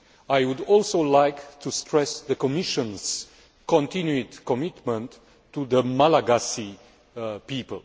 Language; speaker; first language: English; non-native, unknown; Romanian